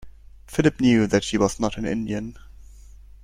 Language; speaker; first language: English; non-native, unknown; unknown